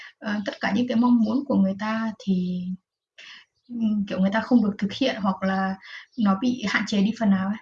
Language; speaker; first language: Vietnamese; native; Vietnamese